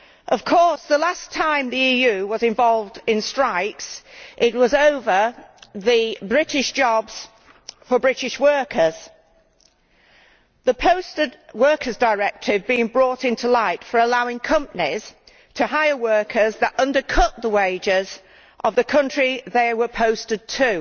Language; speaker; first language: English; native; English